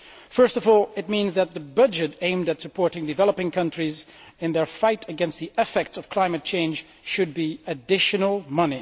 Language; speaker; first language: English; non-native, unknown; Dutch